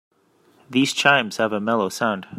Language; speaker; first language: English; native; English